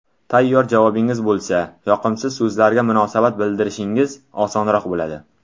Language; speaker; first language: Uzbek; non-native, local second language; Tajik